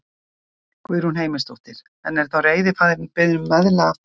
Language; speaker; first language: Icelandic; native; Icelandic